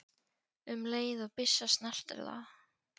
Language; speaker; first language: Icelandic; non-native, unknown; Polish